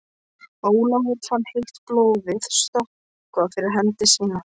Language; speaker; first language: Icelandic; non-native, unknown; Polish